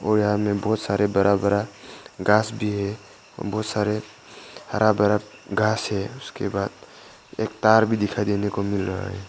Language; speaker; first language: Hindi; non-native, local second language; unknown